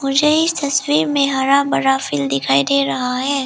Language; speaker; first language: Hindi; early bilingual, other home language; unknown